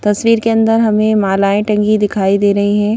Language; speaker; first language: Hindi; native; Hindi